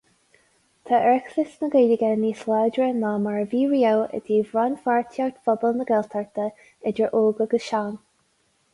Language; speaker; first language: Irish; non-native, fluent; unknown